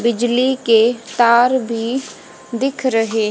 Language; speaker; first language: Hindi; native; Hindi